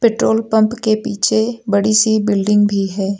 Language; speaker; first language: Hindi; native; Hindi